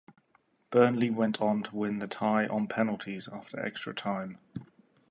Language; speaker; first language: English; native; English